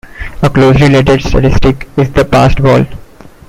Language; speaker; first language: English; non-native, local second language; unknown